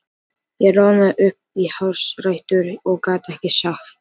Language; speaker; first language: Icelandic; non-native, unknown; Filipino